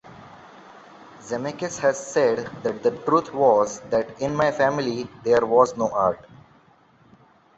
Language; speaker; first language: English; non-native, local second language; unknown